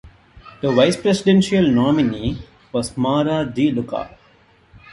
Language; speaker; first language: English; non-native, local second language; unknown